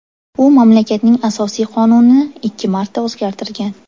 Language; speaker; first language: Uzbek; native; Uzbek